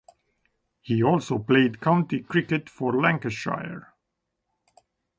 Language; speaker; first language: English; non-native, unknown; Romanian